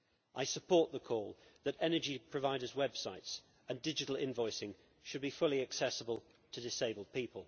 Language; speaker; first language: English; native; English